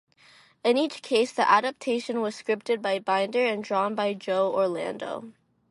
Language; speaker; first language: English; non-native, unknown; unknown